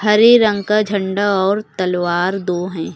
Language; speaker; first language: Hindi; native; Hindi